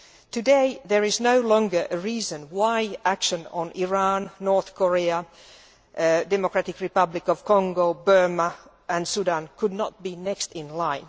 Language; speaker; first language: English; non-native, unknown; Finnish